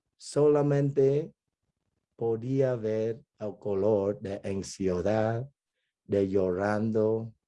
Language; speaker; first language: Spanish; non-native, fluent; Vietnamese